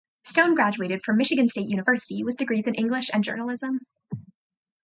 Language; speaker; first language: English; native; English